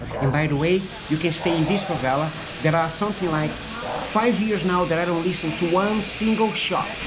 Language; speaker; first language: English; non-native, fluent; Portuguese